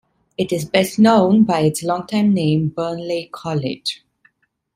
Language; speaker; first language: English; non-native, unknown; Italian